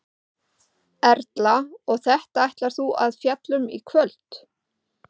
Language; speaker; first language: Icelandic; native; Icelandic